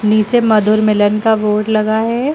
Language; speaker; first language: Hindi; native; Hindi